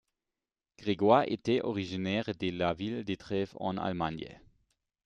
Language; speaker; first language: French; non-native, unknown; German